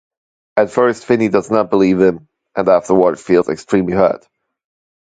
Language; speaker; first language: English; non-native, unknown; German